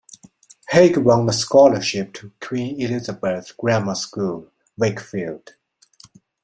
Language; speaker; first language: English; non-native, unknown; Chinese